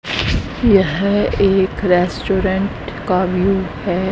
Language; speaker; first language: Hindi; native; Hindi